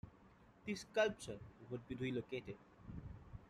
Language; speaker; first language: English; non-native, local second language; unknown